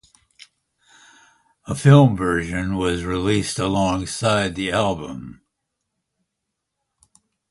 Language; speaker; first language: English; native; English